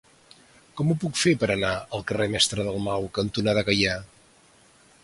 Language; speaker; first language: Catalan; native; Catalan